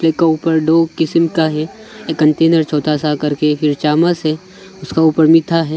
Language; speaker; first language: Hindi; non-native, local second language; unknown